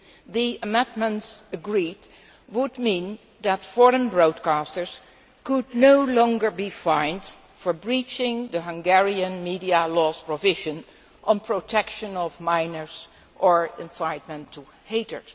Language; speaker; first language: English; non-native, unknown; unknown